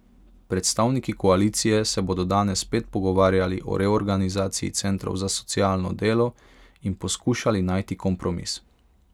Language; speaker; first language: Slovenian; non-native, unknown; Hungarian